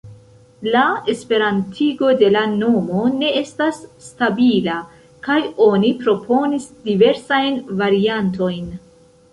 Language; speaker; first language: Esperanto; non-native, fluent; Central Kurdish